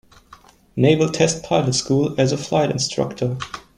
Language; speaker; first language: English; non-native, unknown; German